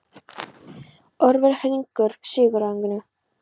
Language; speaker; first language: Icelandic; non-native, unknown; Polish